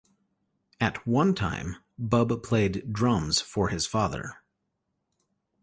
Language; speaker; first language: English; native; English